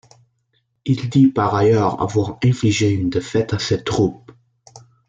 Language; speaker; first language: French; non-native, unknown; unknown